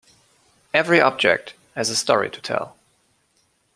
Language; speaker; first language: English; non-native, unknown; German